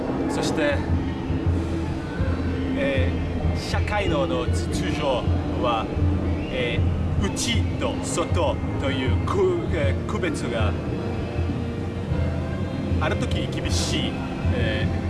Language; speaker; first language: Japanese; non-native, learner; Portuguese